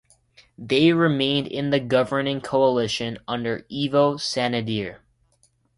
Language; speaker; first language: English; native; English